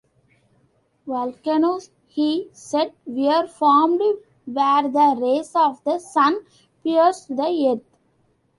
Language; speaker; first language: English; non-native, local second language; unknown